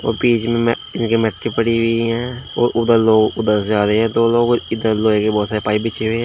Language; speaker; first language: Hindi; native; Hindi